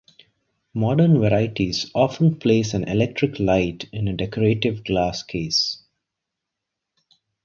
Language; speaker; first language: English; non-native, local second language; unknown